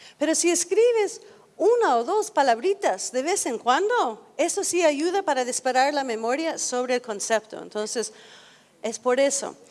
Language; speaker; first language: Spanish; non-native, fluent; English